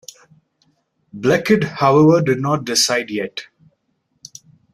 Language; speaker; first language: English; non-native, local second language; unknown